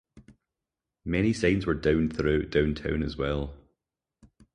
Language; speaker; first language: English; native; English